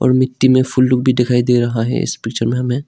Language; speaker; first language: Hindi; non-native, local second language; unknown